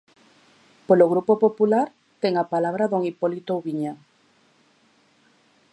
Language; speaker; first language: Galician; native; Galician